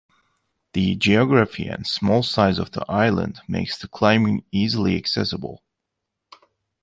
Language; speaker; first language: English; native; English